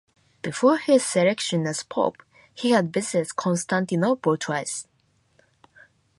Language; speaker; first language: English; non-native, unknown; Japanese